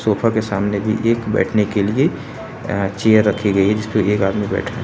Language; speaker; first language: Hindi; native; Hindi